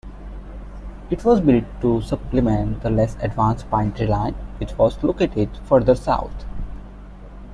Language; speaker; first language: English; non-native, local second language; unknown